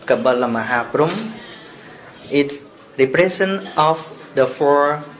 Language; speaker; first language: English; non-native, learner; Khmer